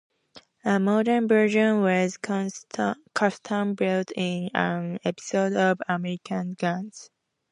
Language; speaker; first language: English; native; English